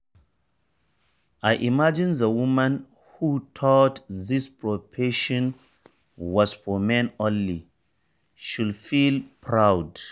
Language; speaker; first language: English; non-native, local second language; Hausa